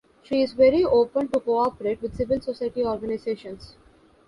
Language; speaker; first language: English; non-native, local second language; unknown